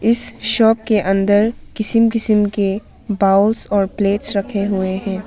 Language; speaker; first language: Hindi; non-native, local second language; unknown